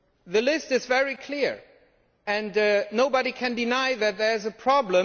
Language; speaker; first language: English; non-native, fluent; German